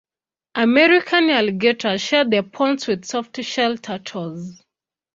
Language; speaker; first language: English; non-native, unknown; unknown